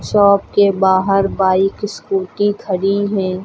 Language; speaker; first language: Hindi; native; Hindi